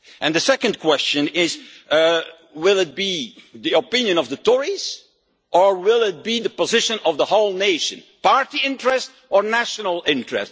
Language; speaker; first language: English; non-native, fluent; Dutch